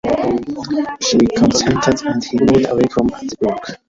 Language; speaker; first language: English; native; English